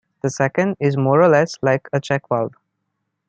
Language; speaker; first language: English; non-native, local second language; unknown